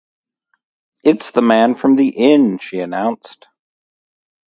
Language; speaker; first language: English; native; English